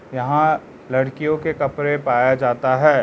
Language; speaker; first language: Hindi; non-native, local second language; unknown